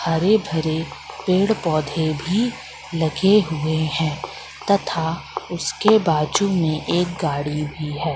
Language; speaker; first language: Hindi; native; Hindi